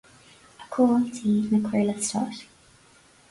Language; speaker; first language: Irish; non-native, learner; English